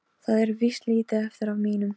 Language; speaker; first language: Icelandic; non-native, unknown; Polish